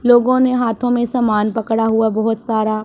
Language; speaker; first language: Hindi; non-native, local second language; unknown